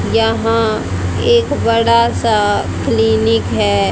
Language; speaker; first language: Hindi; native; Hindi